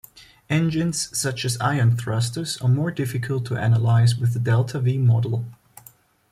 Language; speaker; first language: English; non-native, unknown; German